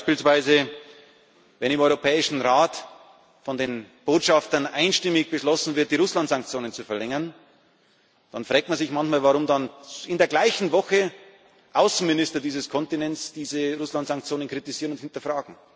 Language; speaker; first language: German; native; German